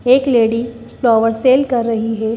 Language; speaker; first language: Hindi; native; Hindi